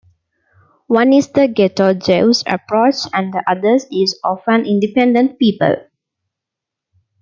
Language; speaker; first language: English; non-native, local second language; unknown